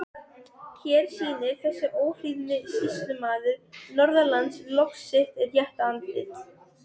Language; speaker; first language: Icelandic; non-native, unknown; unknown